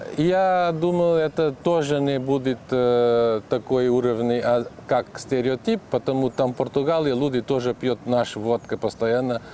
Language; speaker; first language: Russian; non-native, learner; Portuguese